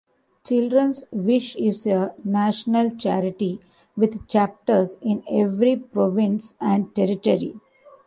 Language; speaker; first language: English; non-native, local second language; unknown